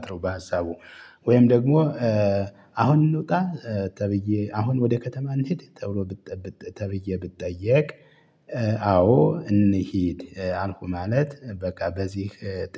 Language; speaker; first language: Amharic; native; Amharic